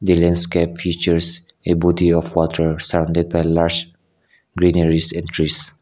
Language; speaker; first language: English; non-native, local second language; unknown